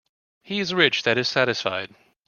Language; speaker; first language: English; native; English